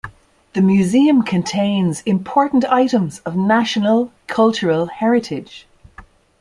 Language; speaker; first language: English; native; English